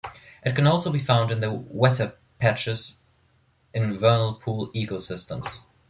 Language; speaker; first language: English; non-native, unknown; German